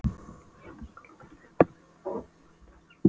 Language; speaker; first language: Icelandic; non-native, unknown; Polish